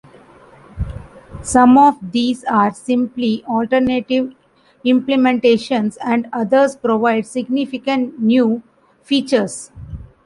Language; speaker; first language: English; non-native, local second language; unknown